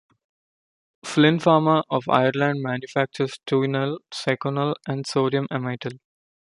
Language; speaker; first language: English; non-native, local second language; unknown